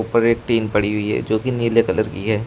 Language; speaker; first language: Hindi; native; Hindi